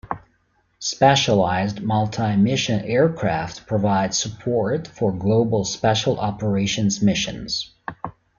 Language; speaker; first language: English; native; English